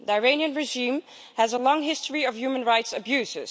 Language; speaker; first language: English; non-native, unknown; Dutch